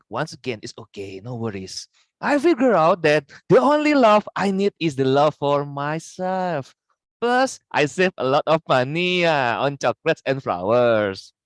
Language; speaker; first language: English; non-native, fluent; Indonesian